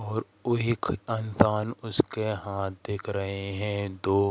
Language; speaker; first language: Hindi; native; Hindi